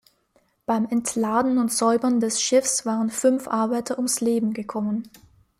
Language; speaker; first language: German; native; German